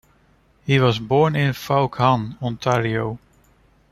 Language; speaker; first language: English; non-native, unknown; Dutch